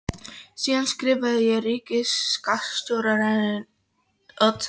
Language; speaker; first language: Icelandic; non-native, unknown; Polish